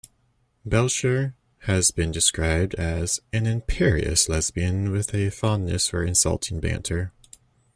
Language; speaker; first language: English; native; English